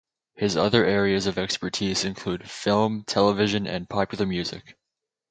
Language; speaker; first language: English; native; English